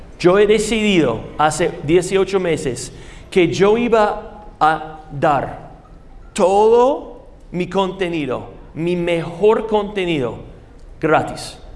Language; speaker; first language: Spanish; non-native, fluent; English